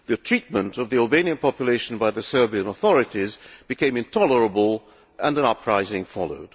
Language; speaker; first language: English; non-native, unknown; Hungarian